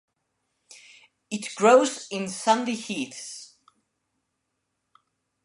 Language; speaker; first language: English; non-native, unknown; Spanish